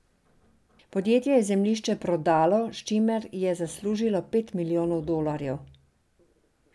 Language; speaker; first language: Slovenian; non-native, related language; Serbian